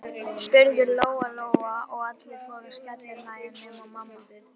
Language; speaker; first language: Icelandic; native; Icelandic